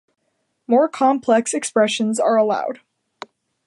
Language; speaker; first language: English; native; English